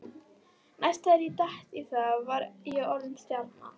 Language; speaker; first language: Icelandic; native; Icelandic